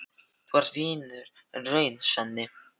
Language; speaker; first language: Icelandic; non-native, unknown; Filipino